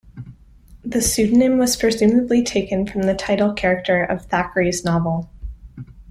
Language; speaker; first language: English; native; English